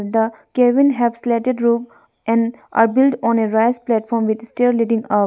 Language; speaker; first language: English; non-native, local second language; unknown